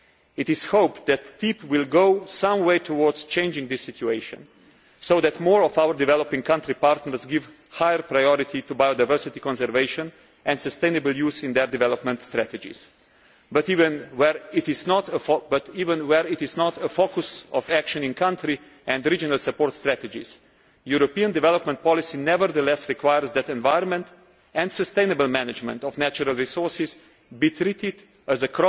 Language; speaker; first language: English; non-native, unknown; Slovenian